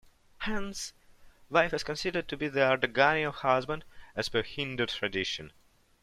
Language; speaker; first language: English; non-native, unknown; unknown